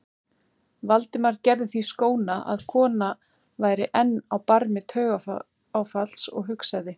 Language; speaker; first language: Icelandic; native; Icelandic